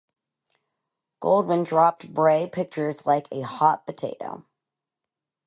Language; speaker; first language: English; native; English